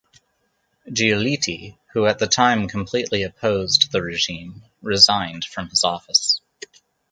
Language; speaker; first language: English; native; English